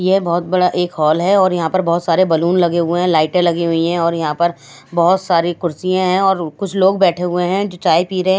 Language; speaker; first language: Hindi; native; Hindi